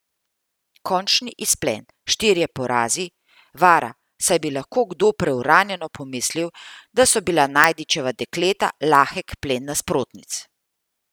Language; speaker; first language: Slovenian; native; Slovenian